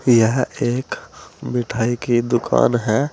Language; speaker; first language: Hindi; native; Hindi